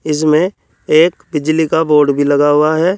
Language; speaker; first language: Hindi; native; Hindi